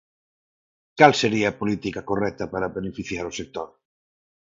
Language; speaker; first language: Galician; non-native, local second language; Spanish